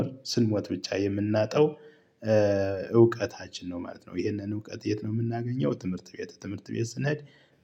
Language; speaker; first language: Amharic; native; Amharic